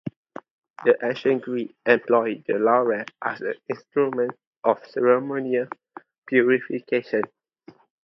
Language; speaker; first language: English; non-native, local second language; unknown